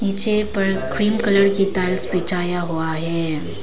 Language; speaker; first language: Hindi; non-native, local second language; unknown